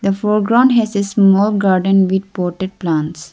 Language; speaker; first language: English; non-native, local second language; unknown